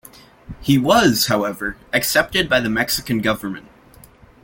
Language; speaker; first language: English; native; English